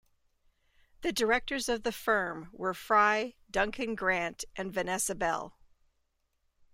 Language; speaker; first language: English; native; English